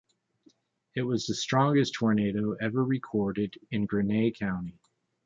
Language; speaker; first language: English; native; English